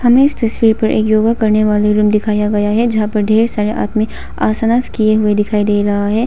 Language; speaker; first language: Hindi; non-native, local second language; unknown